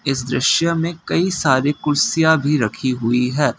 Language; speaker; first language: Hindi; non-native, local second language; Assamese